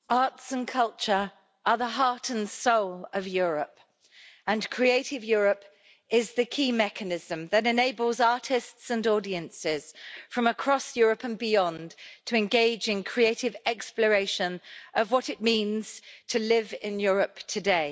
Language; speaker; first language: English; native; English